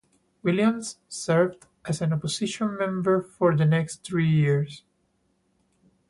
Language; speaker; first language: English; non-native, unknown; Spanish